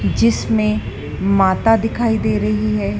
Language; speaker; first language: Hindi; native; Hindi